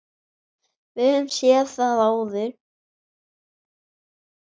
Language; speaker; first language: Icelandic; native; Icelandic